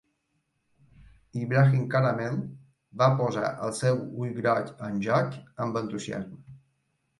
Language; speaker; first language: Catalan; native; Catalan